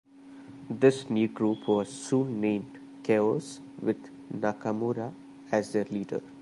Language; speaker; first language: English; non-native, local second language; Malayalam